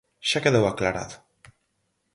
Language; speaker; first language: Galician; native; Galician